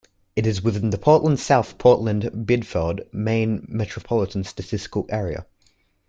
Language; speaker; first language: English; native; English